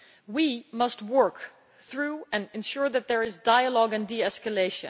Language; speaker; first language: English; non-native, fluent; Dutch